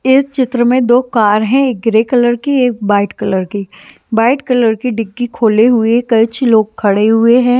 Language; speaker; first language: Hindi; native; Hindi